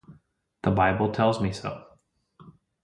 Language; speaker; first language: English; native; English